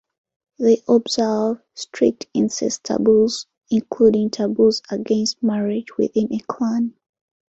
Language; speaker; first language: English; non-native, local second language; Ganda